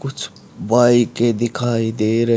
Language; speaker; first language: Hindi; native; Hindi